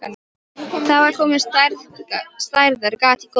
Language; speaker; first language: Icelandic; non-native, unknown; Polish